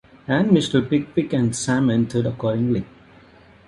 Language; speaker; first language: English; non-native, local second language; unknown